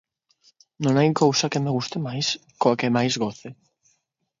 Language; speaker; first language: Galician; non-native, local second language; Spanish